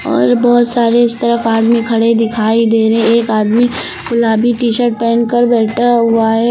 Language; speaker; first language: Hindi; native; Hindi